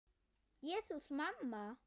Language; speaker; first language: Icelandic; non-native, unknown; German